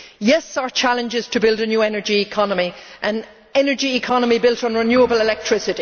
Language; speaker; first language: English; native; English